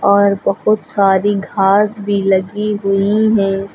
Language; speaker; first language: Hindi; native; Hindi